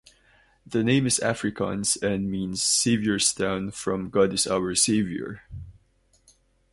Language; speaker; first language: English; non-native, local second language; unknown